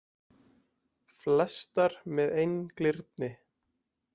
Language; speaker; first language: Icelandic; native; Icelandic